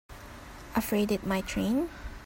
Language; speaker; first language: English; non-native, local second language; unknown